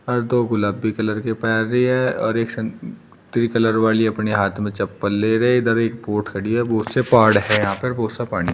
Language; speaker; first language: Hindi; native; Hindi